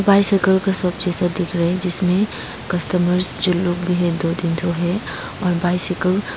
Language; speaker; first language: Hindi; non-native, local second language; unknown